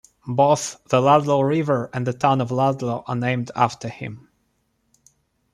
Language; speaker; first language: English; non-native, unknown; Russian